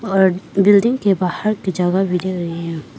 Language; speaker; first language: Hindi; non-native, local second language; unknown